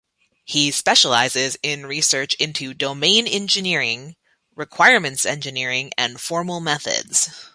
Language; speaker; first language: English; native; English